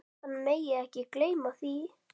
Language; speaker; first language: Icelandic; native; Icelandic